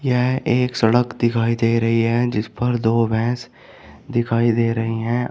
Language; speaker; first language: Hindi; native; Hindi